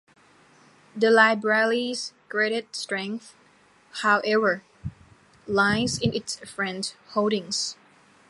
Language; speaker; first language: English; native; English